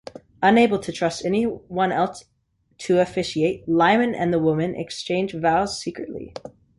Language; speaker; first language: English; native; English